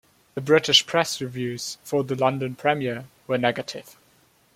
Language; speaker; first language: English; non-native, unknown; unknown